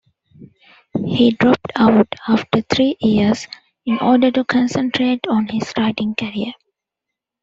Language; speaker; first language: English; non-native, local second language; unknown